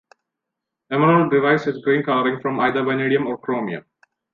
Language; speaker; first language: English; non-native, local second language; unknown